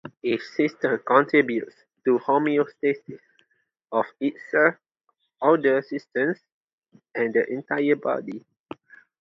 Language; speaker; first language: English; non-native, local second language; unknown